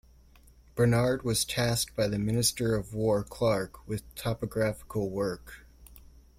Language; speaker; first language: English; native; English